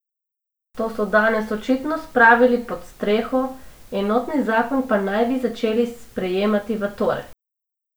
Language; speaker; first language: Slovenian; non-native, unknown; Macedonian